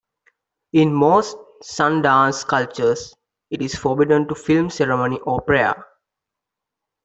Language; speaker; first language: English; non-native, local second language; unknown